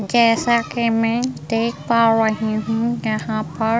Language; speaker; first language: Hindi; non-native, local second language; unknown